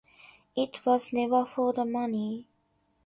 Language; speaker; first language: English; non-native, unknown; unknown